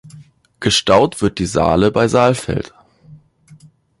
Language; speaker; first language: German; native; German